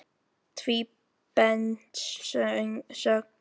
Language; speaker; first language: Icelandic; non-native, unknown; Filipino